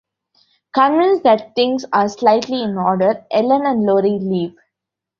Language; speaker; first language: English; non-native, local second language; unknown